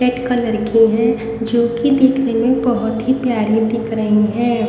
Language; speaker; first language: Hindi; native; Hindi